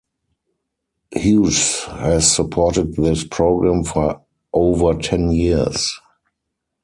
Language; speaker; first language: English; non-native, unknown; German